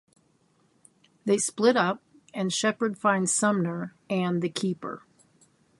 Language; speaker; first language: English; native; English